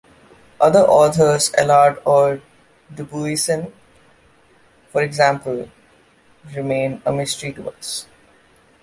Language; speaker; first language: English; non-native, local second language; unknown